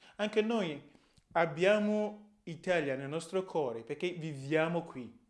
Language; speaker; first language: Italian; non-native, fluent; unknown